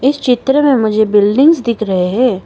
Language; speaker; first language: Hindi; non-native, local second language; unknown